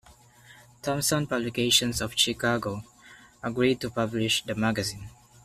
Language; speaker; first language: English; non-native, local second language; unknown